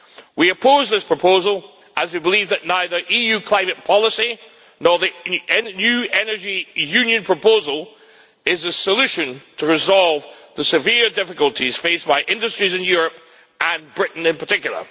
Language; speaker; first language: English; native; English